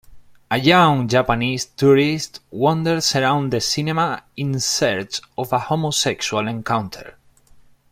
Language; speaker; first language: English; non-native, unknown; Spanish